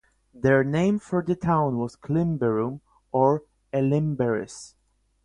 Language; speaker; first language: English; non-native, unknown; Polish